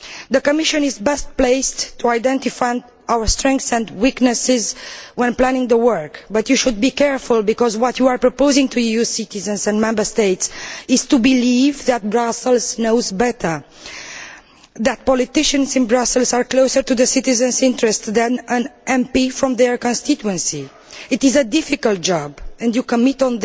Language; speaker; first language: English; non-native, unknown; Romanian